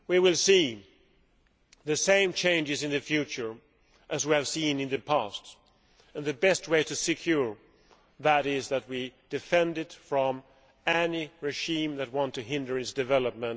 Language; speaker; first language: English; non-native, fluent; Swedish